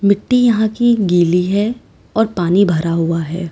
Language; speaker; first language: Hindi; native; Hindi